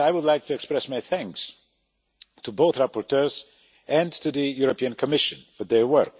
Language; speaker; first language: English; non-native, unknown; Polish